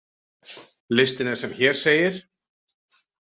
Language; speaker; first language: Icelandic; native; Icelandic